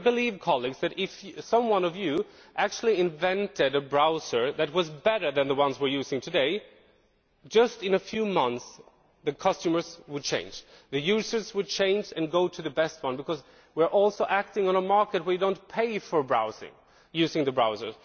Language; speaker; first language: English; non-native, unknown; Swedish